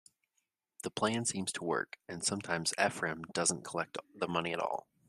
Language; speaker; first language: English; native; English